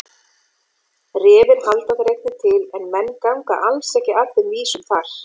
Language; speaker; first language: Icelandic; native; Icelandic